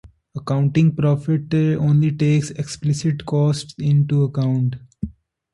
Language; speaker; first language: English; non-native, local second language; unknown